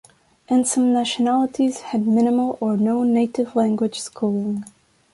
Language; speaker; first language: English; non-native, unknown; Portuguese